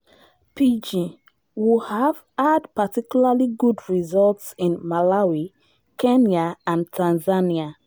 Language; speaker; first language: English; non-native, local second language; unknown